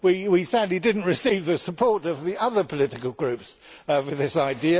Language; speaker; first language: English; native; English